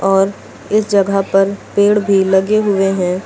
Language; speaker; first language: Hindi; native; Hindi